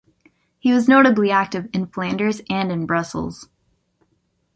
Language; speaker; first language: English; native; English